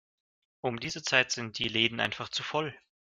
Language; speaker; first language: German; non-native, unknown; Russian